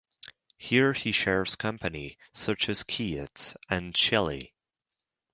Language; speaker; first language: English; native; English